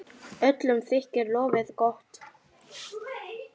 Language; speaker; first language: Icelandic; non-native, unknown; Lithuanian